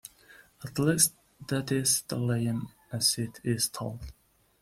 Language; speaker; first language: English; non-native, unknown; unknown